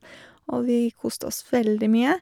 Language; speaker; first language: Norwegian; non-native, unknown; English